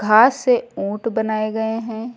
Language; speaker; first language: Hindi; native; Hindi